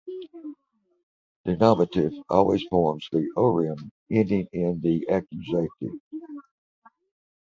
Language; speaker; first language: English; native; English